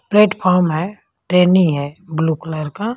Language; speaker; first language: Hindi; non-native, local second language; Punjabi